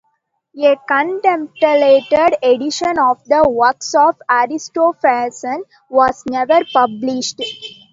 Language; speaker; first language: English; non-native, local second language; Tamil